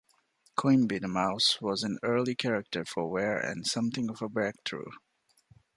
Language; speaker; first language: English; non-native, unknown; Divehi